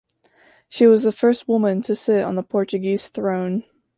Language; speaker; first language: English; native; English